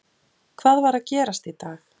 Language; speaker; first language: Icelandic; native; Icelandic